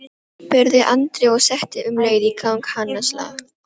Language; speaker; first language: Icelandic; non-native, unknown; Filipino